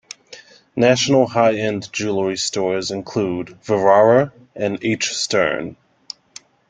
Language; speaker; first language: English; native; English